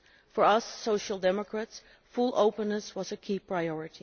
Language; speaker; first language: English; non-native, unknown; Dutch